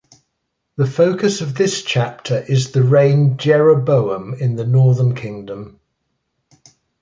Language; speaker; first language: English; native; English